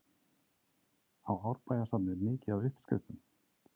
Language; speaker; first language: Icelandic; native; Icelandic